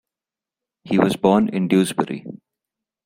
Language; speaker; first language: English; non-native, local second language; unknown